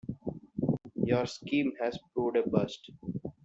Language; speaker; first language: English; non-native, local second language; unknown